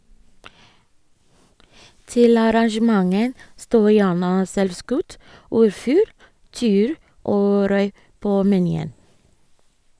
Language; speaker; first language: Norwegian; non-native, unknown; Ga